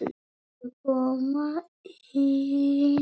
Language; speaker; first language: Icelandic; non-native, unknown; Polish